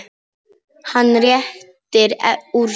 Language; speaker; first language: Icelandic; non-native, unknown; Polish